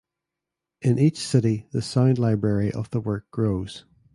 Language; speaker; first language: English; native; English